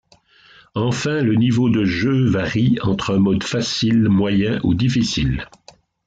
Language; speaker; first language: French; native; French